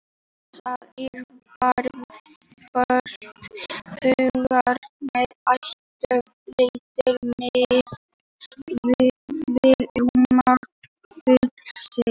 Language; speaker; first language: Icelandic; native; Icelandic